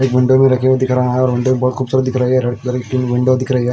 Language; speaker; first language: Hindi; non-native, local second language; Punjabi